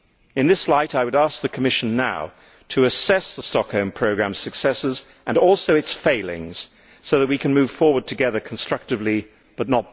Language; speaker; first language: English; native; English